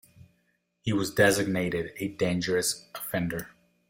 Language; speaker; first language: English; non-native, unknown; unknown